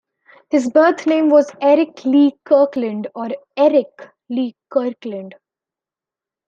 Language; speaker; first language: English; non-native, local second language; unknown